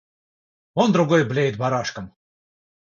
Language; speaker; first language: Russian; non-native, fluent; Georgian